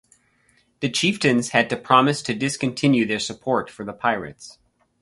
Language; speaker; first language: English; native; English